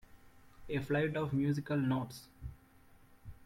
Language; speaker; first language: English; non-native, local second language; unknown